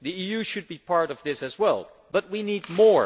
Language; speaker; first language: English; non-native, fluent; Dutch